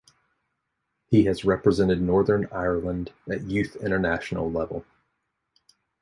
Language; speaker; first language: English; native; English